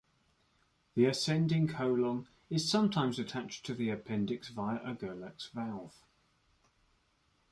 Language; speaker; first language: English; native; English